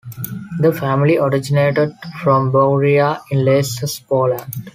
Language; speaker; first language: English; non-native, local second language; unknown